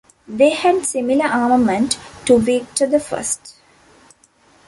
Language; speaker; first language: English; non-native, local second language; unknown